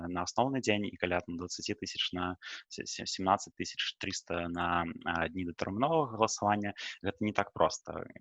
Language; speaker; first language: Belarusian; non-native, local second language; Russian